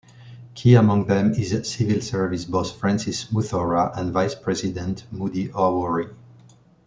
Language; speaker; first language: English; non-native, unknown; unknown